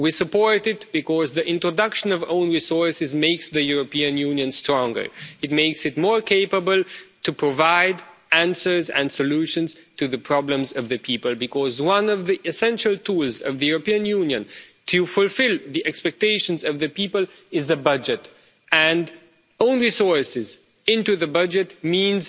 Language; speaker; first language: English; non-native, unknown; Romanian